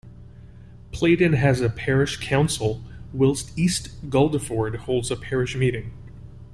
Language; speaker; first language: English; native; English